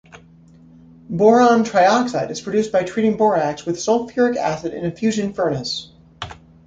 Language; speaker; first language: English; native; English